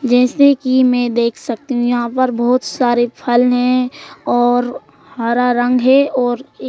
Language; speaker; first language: Hindi; native; Hindi